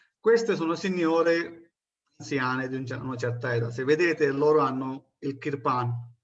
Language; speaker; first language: Italian; non-native, fluent; Punjabi